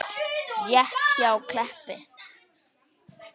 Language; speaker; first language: Icelandic; native; Icelandic